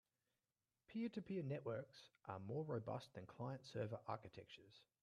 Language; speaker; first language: English; native; English